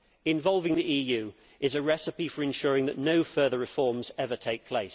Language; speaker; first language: English; native; English